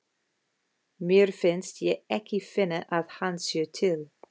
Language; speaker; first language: Icelandic; non-native, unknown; English